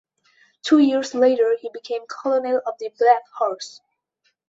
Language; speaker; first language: English; non-native, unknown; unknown